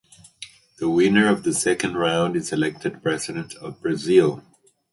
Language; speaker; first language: English; native; English